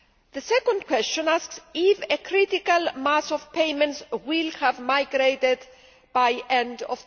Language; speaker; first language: English; non-native, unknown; Greek